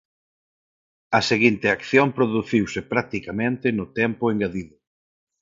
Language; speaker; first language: Galician; non-native, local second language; Spanish